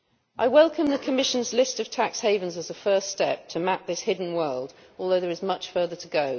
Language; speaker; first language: English; native; English